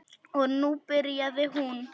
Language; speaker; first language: Icelandic; non-native, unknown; Polish